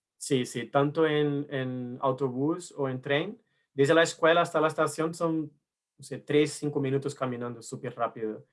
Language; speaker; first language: Spanish; non-native, related language; Portuguese